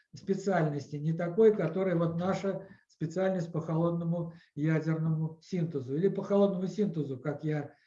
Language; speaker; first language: Russian; native; Russian